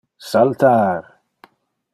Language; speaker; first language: Interlingua; non-native, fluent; Dutch